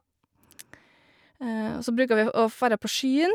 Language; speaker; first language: Norwegian; native; Norwegian